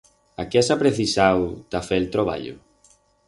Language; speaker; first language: Aragonese; non-native, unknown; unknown